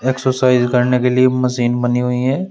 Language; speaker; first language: Hindi; native; Hindi